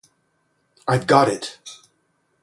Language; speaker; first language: English; native; English